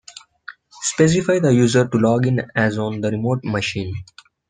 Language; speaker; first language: English; non-native, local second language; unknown